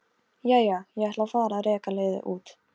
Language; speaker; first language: Icelandic; non-native, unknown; Polish